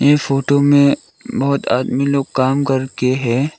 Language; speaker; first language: Hindi; non-native, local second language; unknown